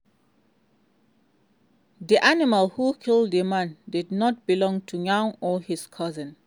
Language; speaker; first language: English; non-native, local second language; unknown